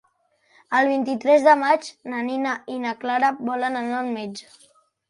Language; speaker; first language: Catalan; native; Catalan